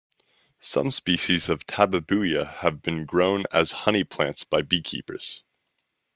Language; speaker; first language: English; native; English